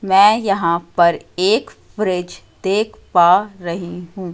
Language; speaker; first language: Hindi; native; Hindi